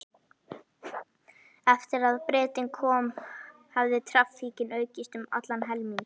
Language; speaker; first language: Icelandic; native; Icelandic